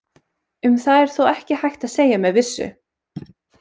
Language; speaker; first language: Icelandic; native; Icelandic